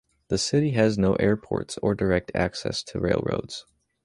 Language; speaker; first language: English; native; English